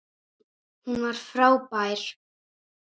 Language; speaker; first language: Icelandic; native; Icelandic